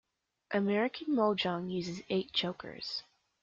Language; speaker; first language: English; native; English